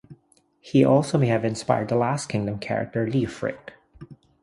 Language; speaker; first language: English; non-native, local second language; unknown